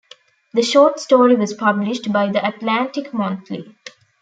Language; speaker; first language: English; non-native, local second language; Tamil